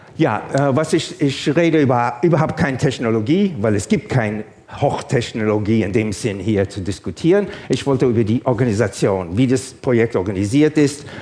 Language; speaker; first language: German; non-native, fluent; English